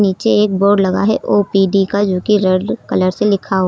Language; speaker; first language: Hindi; native; Hindi